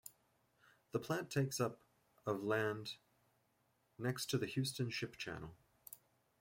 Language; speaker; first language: English; native; English